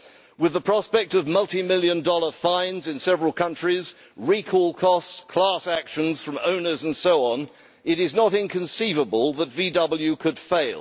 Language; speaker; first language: English; native; English